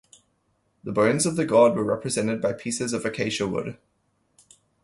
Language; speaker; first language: English; native; English